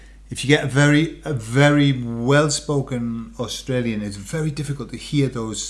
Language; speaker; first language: English; native; English